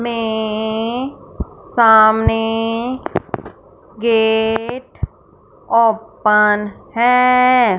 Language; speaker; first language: Hindi; non-native, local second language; Punjabi